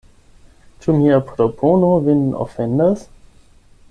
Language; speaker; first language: Esperanto; non-native, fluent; German